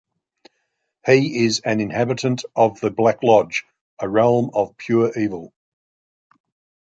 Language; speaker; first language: English; native; English